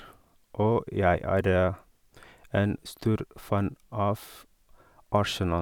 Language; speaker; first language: Norwegian; non-native, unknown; Oromo